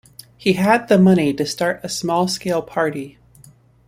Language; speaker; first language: English; native; English